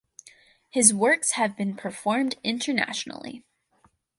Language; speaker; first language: English; native; English